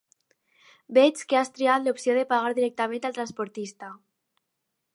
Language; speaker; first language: Catalan; non-native, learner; Spanish